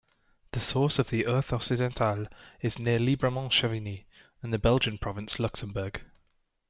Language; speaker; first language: English; native; English